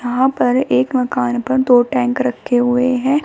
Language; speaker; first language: Hindi; native; Hindi